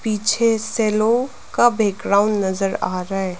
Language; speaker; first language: Hindi; non-native, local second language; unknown